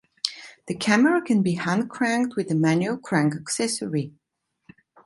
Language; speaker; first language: English; non-native, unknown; Italian